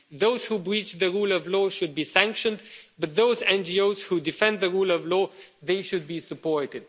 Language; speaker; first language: English; non-native, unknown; Romanian